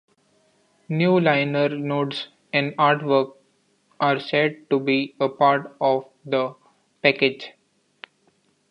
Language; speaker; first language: English; non-native, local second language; Marathi